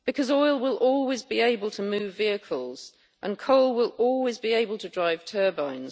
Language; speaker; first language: English; native; English